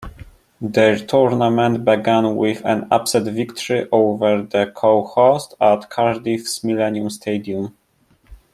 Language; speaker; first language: English; non-native, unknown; Polish